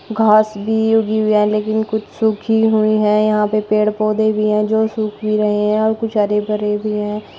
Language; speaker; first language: Hindi; native; Hindi